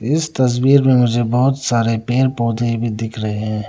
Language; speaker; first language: Hindi; non-native, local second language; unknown